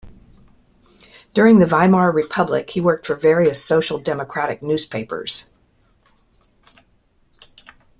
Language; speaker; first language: English; native; English